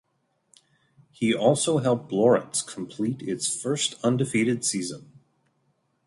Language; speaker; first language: English; native; English